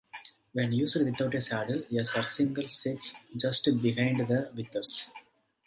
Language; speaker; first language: English; non-native, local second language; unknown